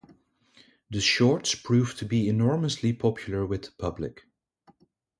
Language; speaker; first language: English; non-native, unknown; Dutch